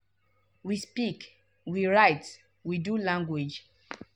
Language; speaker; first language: English; non-native, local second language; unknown